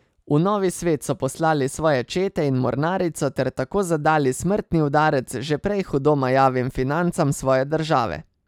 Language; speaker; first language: Slovenian; native; Slovenian